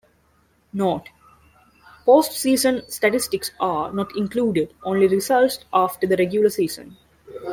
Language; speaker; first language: English; non-native, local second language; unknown